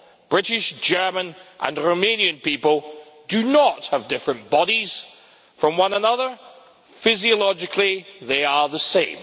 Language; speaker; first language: English; native; English